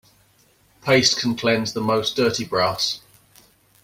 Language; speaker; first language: English; native; English